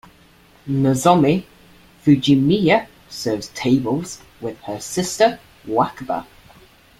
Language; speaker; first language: English; native; English